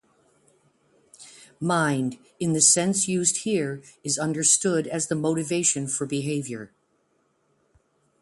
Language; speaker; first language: English; native; English